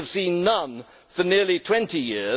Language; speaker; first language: English; native; English